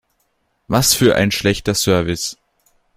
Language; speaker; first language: German; native; German